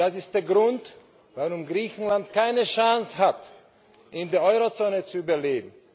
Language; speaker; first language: German; non-native, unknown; Slovak